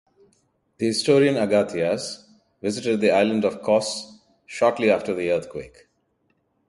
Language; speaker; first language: English; non-native, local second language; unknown